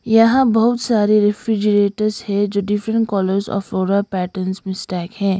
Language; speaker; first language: Hindi; non-native, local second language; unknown